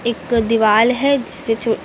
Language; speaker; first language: Hindi; native; Hindi